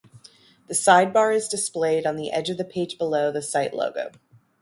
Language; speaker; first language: English; native; English